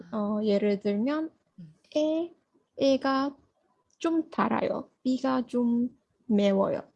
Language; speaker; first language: Korean; non-native, learner; Malay